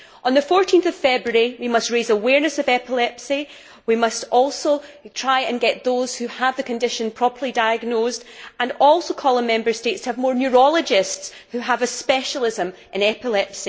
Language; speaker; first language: English; native; English